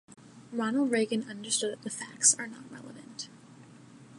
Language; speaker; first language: English; native; English